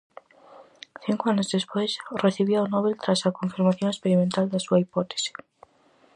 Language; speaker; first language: Galician; native; Galician